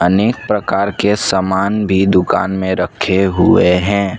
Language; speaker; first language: Hindi; non-native, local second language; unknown